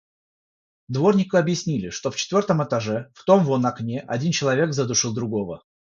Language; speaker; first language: Russian; non-native, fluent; Georgian